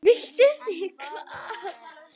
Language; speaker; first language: Icelandic; native; Icelandic